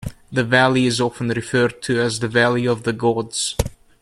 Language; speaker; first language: English; native; English